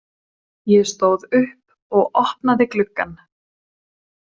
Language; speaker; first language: Icelandic; non-native, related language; Swedish